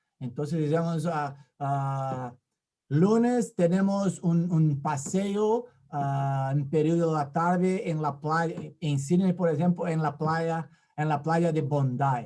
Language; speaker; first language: Spanish; non-native, related language; Portuguese